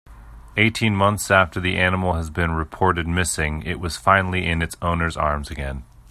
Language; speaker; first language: English; native; English